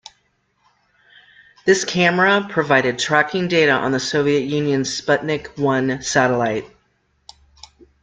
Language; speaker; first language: English; native; English